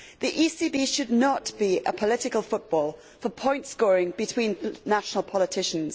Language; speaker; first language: English; native; English